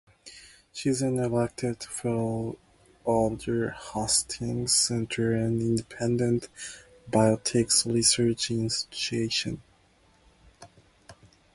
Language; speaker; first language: English; non-native, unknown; Japanese